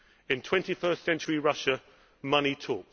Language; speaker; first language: English; native; English